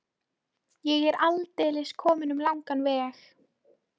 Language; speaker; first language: Icelandic; non-native, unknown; Polish